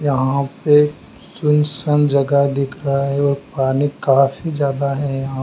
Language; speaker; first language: Hindi; native; Hindi